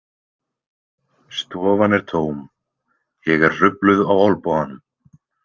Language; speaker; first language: Icelandic; native; Icelandic